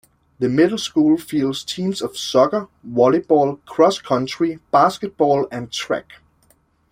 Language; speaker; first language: English; native; English